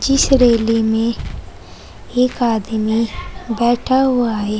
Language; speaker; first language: Hindi; native; Hindi